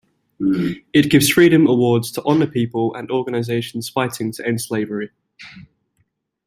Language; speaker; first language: English; native; English